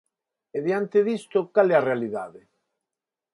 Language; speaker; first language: Galician; non-native, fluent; Spanish